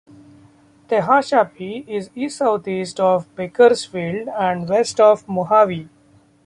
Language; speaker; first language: English; non-native, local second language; Marathi